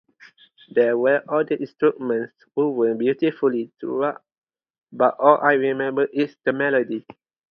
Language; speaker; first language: English; non-native, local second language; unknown